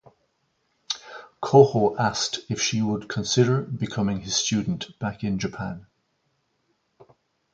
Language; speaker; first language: English; native; English